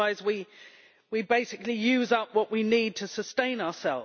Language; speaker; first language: English; native; English